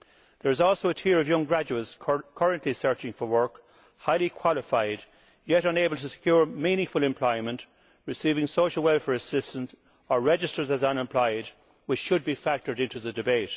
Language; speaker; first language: English; native; English